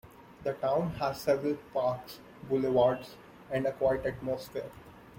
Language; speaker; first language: English; non-native, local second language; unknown